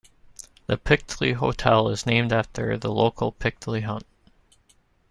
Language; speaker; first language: English; native; English